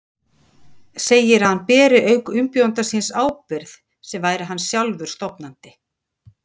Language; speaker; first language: Icelandic; native; Icelandic